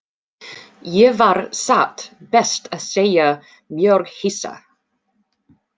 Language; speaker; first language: Icelandic; non-native, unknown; English